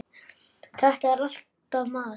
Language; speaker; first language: Icelandic; native; Icelandic